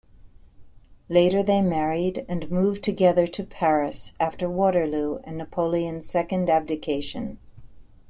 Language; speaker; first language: English; native; English